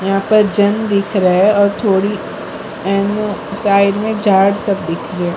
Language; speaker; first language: Hindi; non-native, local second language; Gujarati